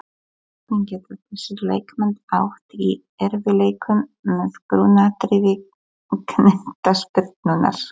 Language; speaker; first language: Icelandic; non-native, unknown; Polish